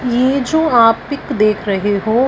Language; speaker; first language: Hindi; non-native, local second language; Punjabi